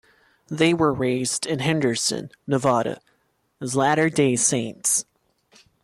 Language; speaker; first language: English; non-native, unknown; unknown